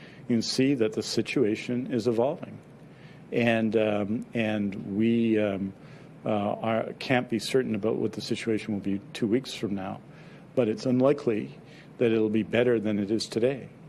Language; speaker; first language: English; native; English